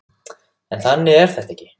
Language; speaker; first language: Icelandic; native; Icelandic